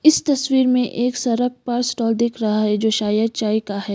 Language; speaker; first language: Hindi; non-native, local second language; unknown